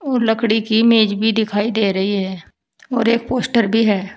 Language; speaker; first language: Hindi; native; Hindi